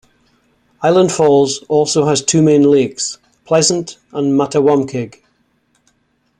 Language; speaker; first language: English; native; English